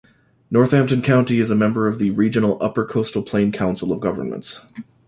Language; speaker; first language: English; native; English